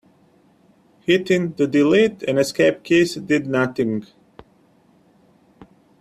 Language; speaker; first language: English; native; English